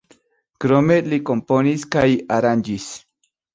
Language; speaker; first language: Esperanto; non-native, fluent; Spanish